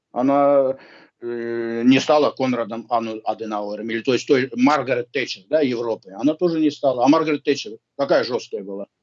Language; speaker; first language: Russian; non-native, local second language; Azerbaijani